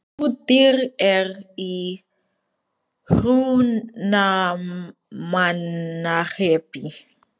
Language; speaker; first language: Icelandic; non-native, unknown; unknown